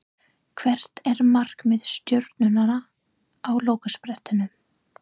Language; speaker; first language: Icelandic; non-native, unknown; English